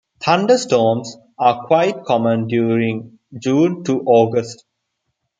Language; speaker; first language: English; non-native, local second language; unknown